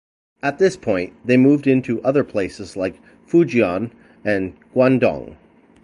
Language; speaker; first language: English; native; English